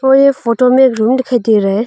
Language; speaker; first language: Hindi; non-native, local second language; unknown